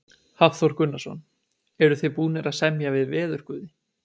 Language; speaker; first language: Icelandic; native; Icelandic